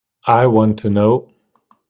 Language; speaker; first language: English; non-native, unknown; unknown